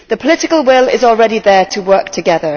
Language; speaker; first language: English; native; English